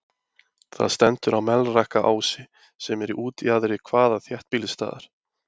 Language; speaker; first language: Icelandic; native; Icelandic